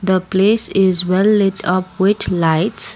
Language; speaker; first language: English; non-native, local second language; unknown